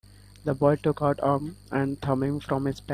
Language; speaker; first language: English; non-native, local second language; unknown